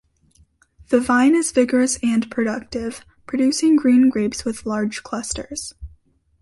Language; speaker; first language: English; native; English